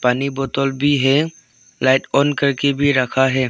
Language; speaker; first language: Hindi; non-native, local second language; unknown